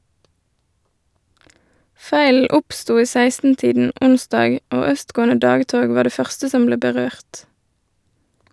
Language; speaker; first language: Norwegian; native; Norwegian